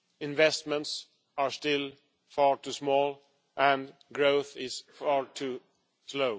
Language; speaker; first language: English; non-native, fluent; Swedish